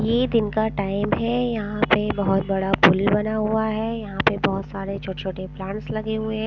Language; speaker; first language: Hindi; non-native, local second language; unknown